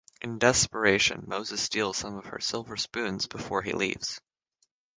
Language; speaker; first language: English; native; English